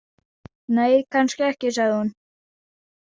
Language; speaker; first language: Icelandic; non-native, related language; Danish